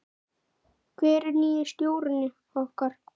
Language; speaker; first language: Icelandic; native; Icelandic